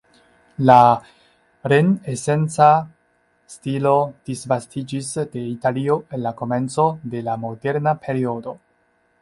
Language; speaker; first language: Esperanto; non-native, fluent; Chinese